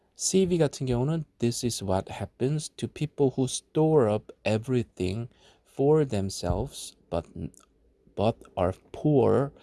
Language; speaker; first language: English; non-native, fluent; Korean